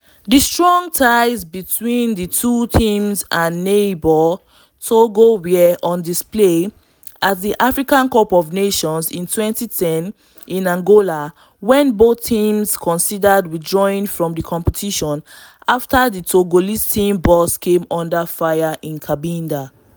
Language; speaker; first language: English; non-native, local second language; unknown